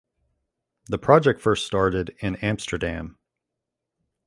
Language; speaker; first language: English; native; English